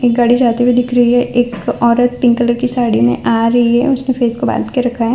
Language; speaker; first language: Hindi; non-native, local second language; Gujarati